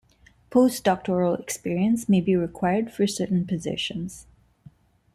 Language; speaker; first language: English; non-native, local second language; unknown